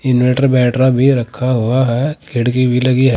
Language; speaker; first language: Hindi; native; Hindi